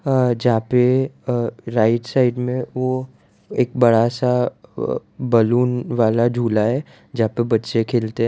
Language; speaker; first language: Hindi; non-native, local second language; Gujarati